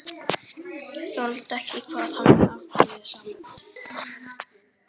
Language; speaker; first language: Icelandic; native; Icelandic